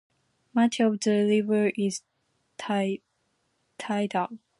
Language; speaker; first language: English; non-native, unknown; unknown